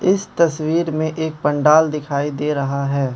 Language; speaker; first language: Hindi; non-native, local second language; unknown